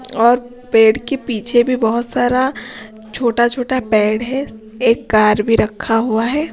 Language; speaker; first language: Hindi; non-native, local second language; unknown